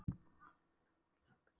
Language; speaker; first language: Icelandic; non-native, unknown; Polish